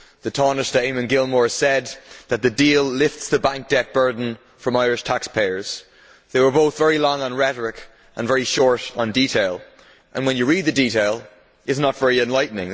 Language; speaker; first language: English; native; English